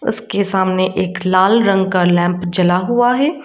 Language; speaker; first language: Hindi; non-native, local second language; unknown